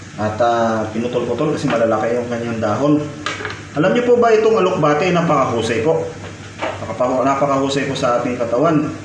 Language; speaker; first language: Filipino; non-native, local second language; Cebuano